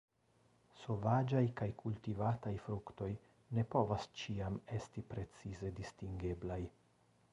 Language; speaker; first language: Esperanto; non-native, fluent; Italian